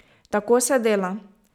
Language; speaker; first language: Slovenian; native; Slovenian